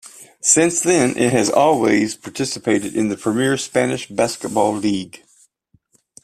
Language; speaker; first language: English; native; English